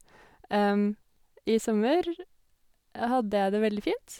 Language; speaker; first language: Norwegian; native; Norwegian